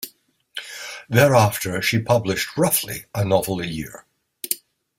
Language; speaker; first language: English; native; English